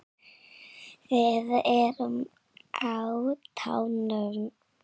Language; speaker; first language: Icelandic; native; Icelandic